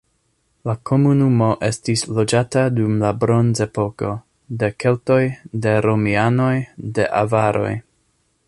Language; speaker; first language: Esperanto; non-native, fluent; English